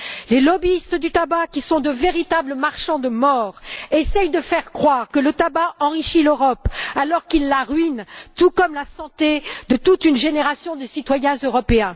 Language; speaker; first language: French; native; French